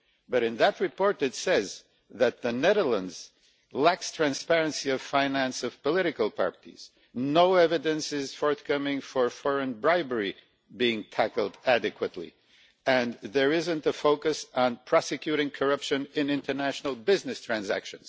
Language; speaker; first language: English; non-native, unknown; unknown